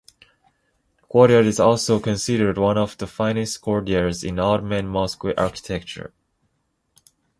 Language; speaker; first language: English; non-native, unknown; Chinese